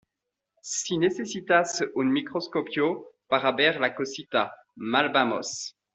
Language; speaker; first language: Spanish; non-native, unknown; French